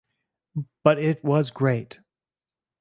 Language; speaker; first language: English; native; English